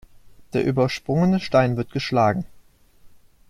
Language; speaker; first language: German; native; German